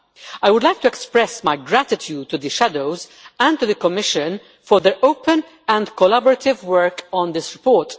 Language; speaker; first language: English; non-native, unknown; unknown